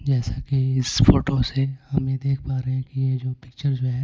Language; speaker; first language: Hindi; non-native, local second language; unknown